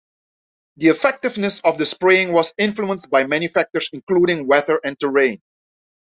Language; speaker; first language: English; non-native, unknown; Dutch